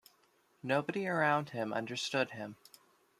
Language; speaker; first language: English; native; English